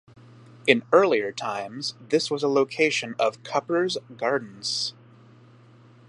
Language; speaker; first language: English; native; English